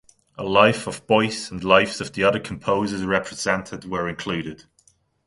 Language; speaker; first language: English; non-native, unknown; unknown